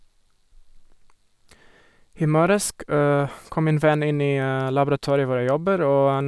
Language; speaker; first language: Norwegian; non-native, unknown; Portuguese